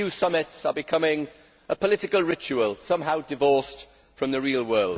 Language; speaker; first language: English; native; English